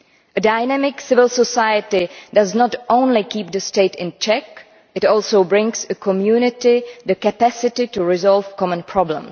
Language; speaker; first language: English; non-native, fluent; Czech